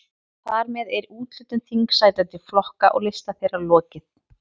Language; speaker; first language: Icelandic; native; Icelandic